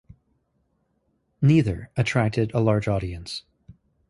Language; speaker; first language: English; native; English